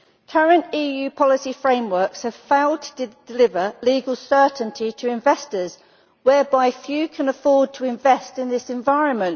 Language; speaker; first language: English; native; English